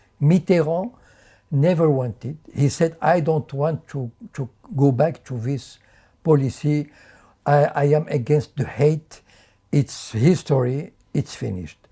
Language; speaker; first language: English; non-native, fluent; French